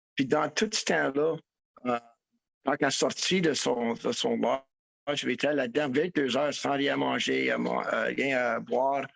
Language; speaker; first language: French; non-native, learner; English